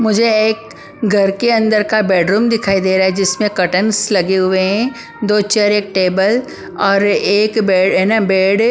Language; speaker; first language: Hindi; non-native, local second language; Punjabi